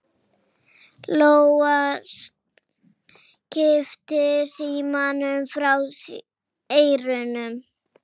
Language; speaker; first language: Icelandic; native; Icelandic